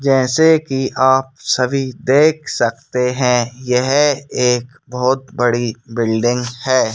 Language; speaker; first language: Hindi; native; Hindi